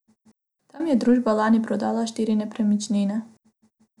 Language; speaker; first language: Slovenian; non-native, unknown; Macedonian